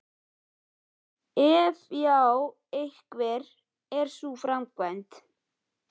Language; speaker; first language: Icelandic; native; Icelandic